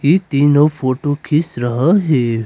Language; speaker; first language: Hindi; non-native, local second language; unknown